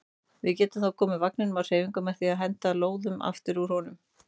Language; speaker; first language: Icelandic; native; Icelandic